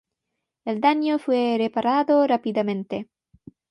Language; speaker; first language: Spanish; non-native, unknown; Bangla